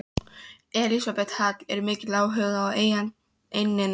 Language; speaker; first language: Icelandic; non-native, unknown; Polish